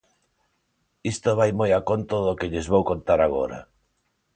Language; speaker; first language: Galician; non-native, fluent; Spanish